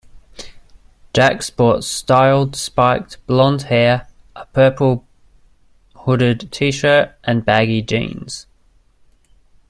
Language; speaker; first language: English; native; English